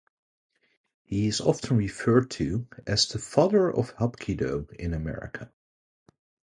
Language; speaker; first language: English; non-native, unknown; Dutch